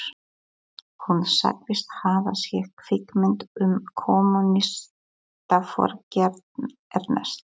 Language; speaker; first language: Icelandic; non-native, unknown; Polish